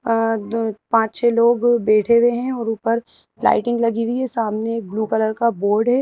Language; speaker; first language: Hindi; native; Hindi